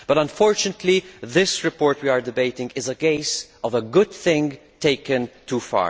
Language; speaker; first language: English; non-native, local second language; Maltese